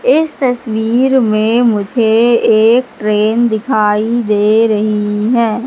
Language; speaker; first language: Hindi; native; Hindi